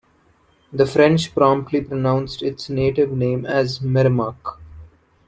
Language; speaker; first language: English; non-native, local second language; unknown